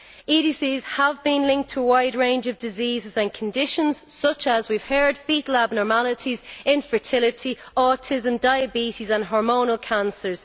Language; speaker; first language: English; native; English